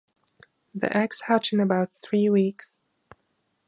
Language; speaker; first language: English; non-native, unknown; German